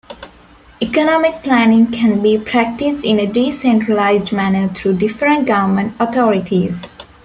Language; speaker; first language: English; non-native, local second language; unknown